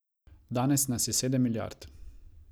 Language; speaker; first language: Slovenian; non-native, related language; Croatian